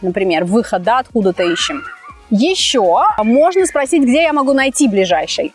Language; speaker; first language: Russian; native; Russian